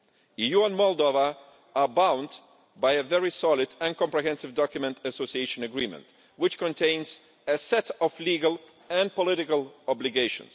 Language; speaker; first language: English; non-native, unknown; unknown